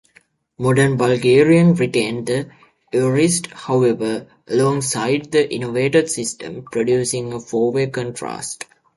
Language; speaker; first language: English; native; English